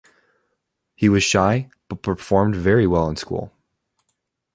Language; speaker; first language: English; native; English